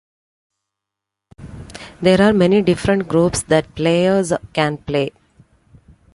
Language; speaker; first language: English; non-native, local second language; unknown